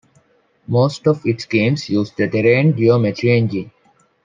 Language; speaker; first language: English; non-native, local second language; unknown